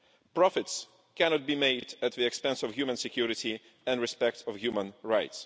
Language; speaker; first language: English; non-native, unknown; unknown